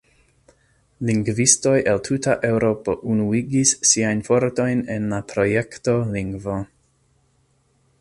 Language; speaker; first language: Esperanto; non-native, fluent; English